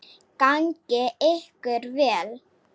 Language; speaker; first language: Icelandic; non-native, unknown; Slovak